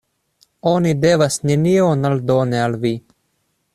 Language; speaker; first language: Esperanto; non-native, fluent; Russian